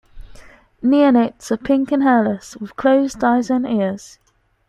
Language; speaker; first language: English; native; English